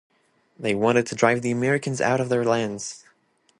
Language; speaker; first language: English; non-native, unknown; French